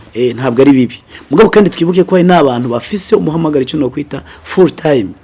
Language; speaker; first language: Kinyarwanda; non-native, related language; Rundi